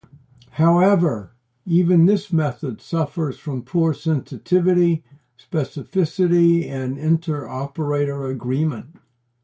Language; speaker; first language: English; native; English